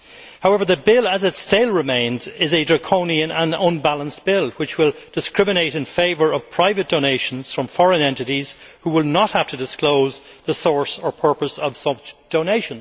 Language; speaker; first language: English; native; English